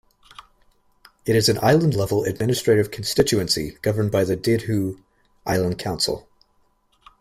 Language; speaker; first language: English; native; English